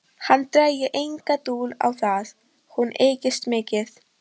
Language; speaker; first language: Icelandic; non-native, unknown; Polish